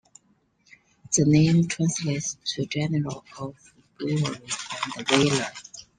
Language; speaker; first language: English; non-native, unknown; Chinese